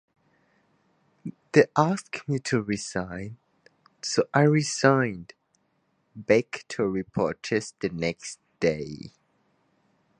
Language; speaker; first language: English; non-native, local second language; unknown